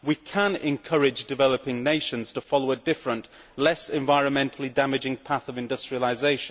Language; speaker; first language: English; native; English